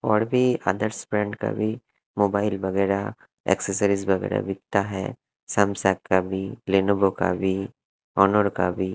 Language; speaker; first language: Hindi; non-native, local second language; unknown